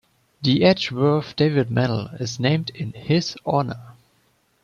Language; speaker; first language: English; non-native, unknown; German